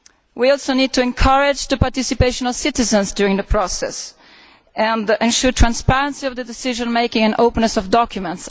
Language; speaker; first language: English; non-native, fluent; Italian